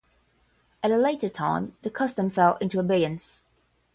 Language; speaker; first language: English; non-native, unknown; Portuguese